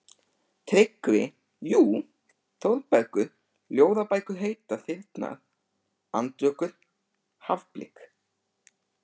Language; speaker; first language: Icelandic; native; Icelandic